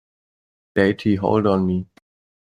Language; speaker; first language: English; non-native, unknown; German